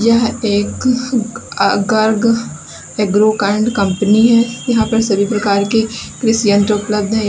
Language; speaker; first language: Hindi; native; Hindi